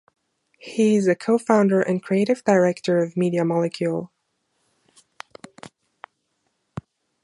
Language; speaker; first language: English; non-native, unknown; German